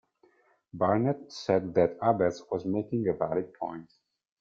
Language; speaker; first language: English; non-native, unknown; Italian